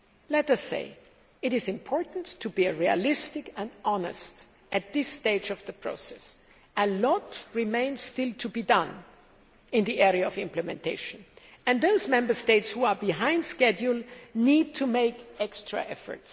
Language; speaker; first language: English; non-native, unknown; German